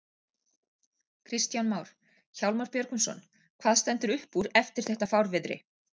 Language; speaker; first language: Icelandic; native; Icelandic